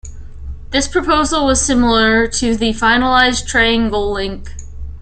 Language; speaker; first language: English; native; English